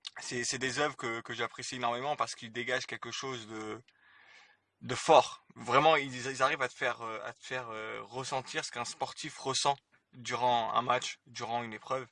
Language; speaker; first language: French; early bilingual, other home language; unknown